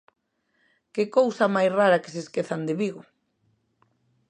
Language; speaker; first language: Galician; native; Galician